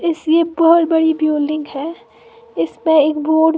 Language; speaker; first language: Hindi; native; Hindi